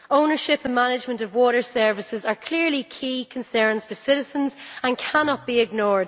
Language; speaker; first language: English; native; English